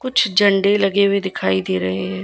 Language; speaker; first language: Hindi; non-native, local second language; Gujarati